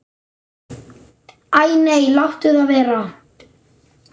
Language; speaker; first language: Icelandic; native; Icelandic